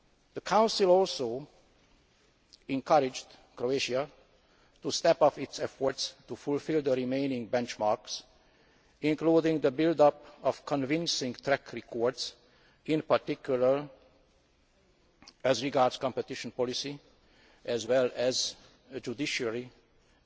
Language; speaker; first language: English; non-native, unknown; Hungarian